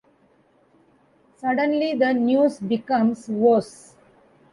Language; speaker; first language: English; non-native, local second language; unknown